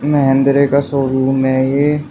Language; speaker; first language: Hindi; native; Hindi